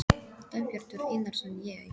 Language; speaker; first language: Icelandic; non-native, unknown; English